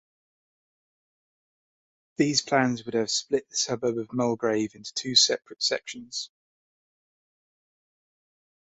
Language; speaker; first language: English; native; English